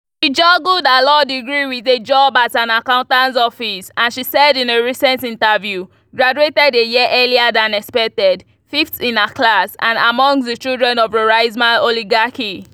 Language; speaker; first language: English; non-native, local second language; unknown